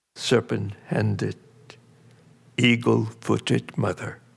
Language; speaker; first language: English; early bilingual, other home language; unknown